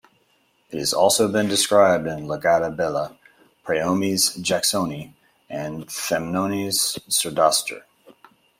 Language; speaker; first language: English; native; English